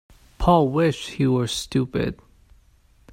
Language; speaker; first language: English; non-native, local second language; Cantonese